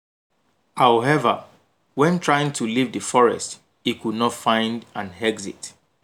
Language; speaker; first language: English; non-native, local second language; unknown